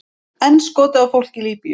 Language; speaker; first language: Icelandic; native; Icelandic